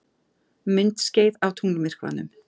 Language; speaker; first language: Icelandic; native; Icelandic